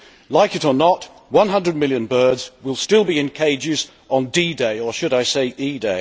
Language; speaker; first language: English; native; English